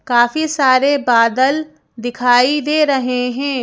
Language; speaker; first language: Hindi; native; Hindi